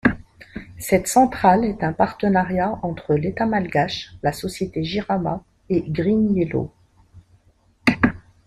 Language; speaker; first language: French; non-native, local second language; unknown